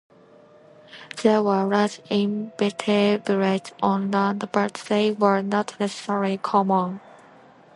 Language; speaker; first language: English; non-native, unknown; Japanese